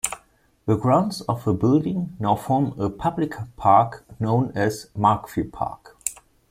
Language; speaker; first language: English; non-native, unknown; German